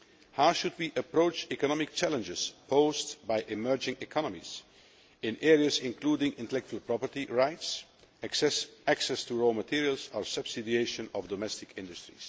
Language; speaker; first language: English; non-native, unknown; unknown